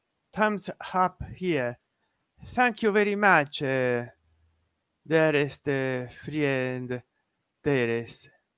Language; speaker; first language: English; non-native, learner; Italian